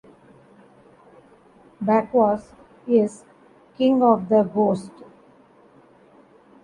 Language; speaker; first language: English; non-native, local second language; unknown